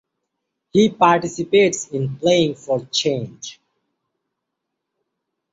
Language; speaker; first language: English; non-native, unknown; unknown